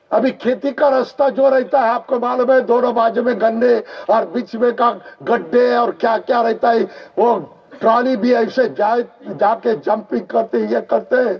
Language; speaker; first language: Hindi; non-native, local second language; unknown